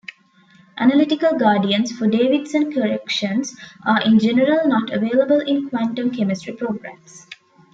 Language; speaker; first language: English; non-native, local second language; Tamil